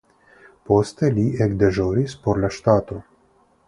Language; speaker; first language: Esperanto; non-native, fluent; Russian